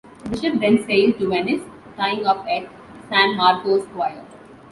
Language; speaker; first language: English; non-native, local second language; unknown